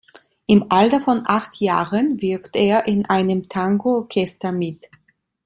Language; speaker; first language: German; non-native, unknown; Italian